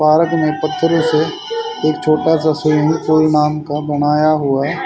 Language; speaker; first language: Hindi; native; Hindi